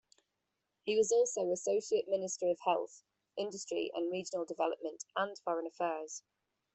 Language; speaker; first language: English; native; English